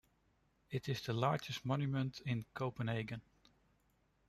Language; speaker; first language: English; non-native, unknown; Dutch